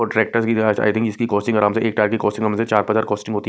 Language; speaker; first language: Hindi; non-native, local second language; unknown